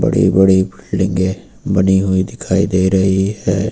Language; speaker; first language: Hindi; native; Hindi